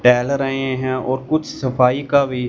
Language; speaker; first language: Hindi; non-native, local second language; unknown